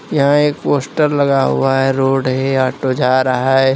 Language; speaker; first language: Hindi; native; Hindi